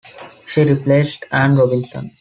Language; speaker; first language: English; non-native, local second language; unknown